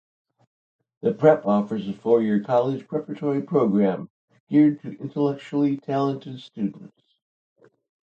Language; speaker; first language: English; native; English